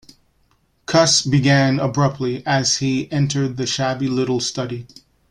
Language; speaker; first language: English; native; English